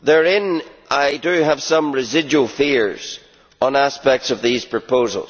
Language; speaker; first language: English; native; English